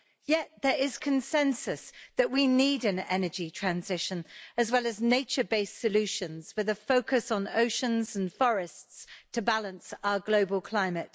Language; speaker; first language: English; native; English